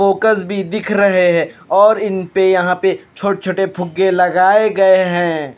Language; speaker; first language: Hindi; non-native, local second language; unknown